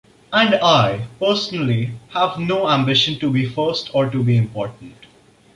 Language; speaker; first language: English; non-native, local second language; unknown